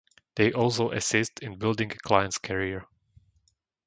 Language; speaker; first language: English; non-native, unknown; Slovak